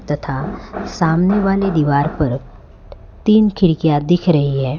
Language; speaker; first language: Hindi; non-native, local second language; Gujarati